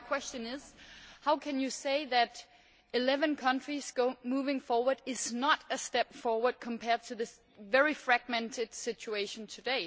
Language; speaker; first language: English; non-native, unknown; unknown